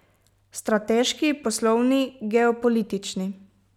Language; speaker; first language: Slovenian; native; Slovenian